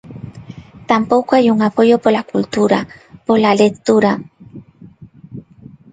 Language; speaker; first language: Galician; non-native, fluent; Spanish